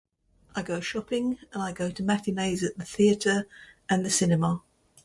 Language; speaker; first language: English; native; English